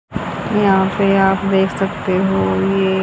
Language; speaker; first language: Hindi; native; Hindi